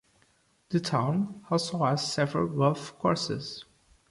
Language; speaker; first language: English; non-native, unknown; Portuguese